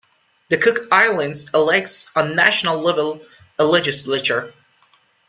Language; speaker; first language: English; non-native, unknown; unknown